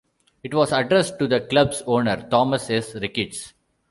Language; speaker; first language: English; non-native, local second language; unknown